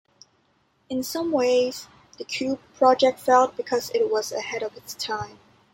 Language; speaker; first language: English; non-native, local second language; Cantonese